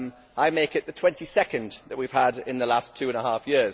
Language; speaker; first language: English; native; English